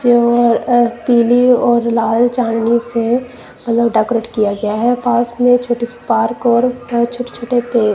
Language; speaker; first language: Hindi; non-native, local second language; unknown